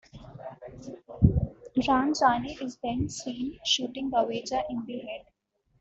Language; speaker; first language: English; non-native, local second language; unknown